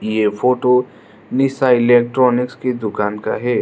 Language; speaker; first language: Hindi; non-native, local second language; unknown